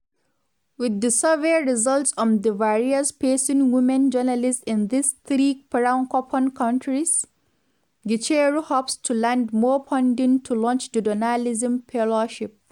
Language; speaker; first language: English; non-native, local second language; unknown